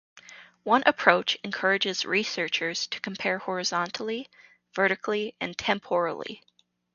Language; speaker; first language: English; native; English